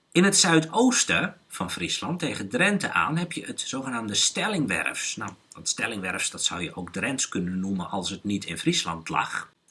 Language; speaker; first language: Dutch; native; Dutch